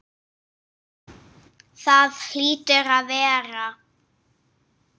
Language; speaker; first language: Icelandic; non-native, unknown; English